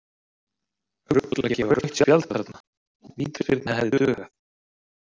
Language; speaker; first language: Icelandic; native; Icelandic